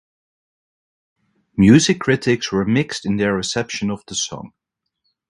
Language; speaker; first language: English; non-native, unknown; Dutch